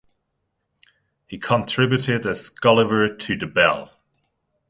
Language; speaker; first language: English; non-native, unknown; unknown